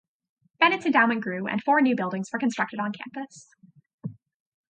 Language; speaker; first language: English; native; English